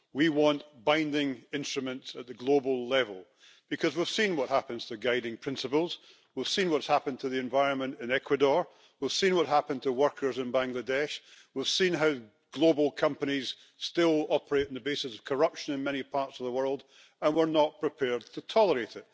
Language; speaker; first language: English; native; English